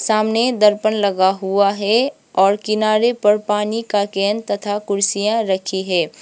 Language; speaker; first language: Hindi; non-native, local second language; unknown